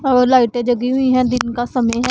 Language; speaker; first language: Hindi; non-native, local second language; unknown